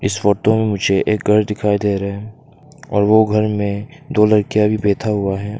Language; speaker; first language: Hindi; non-native, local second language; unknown